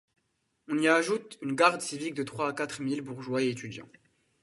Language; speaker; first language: French; non-native, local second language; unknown